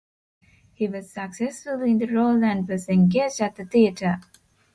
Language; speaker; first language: English; non-native, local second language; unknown